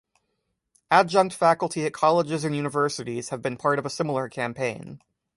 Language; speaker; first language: English; native; English